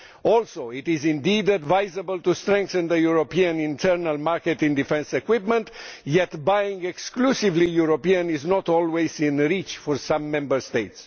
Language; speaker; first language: English; non-native, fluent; Romanian